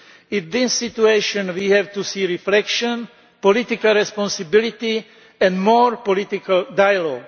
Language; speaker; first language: English; non-native, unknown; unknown